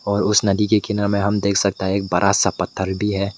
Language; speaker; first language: Hindi; non-native, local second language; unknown